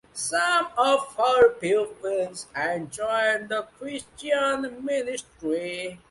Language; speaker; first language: English; non-native, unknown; Bangla